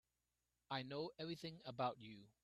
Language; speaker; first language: English; non-native, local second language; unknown